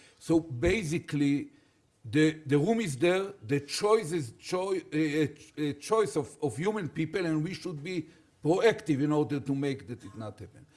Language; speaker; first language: English; non-native, fluent; Hebrew